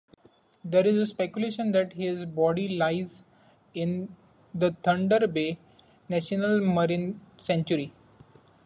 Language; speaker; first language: English; non-native, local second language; Marathi